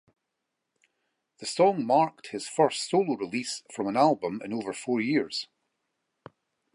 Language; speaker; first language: English; native; English